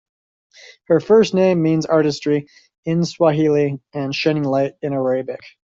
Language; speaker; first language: English; native; English